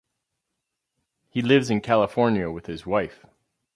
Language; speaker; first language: English; native; English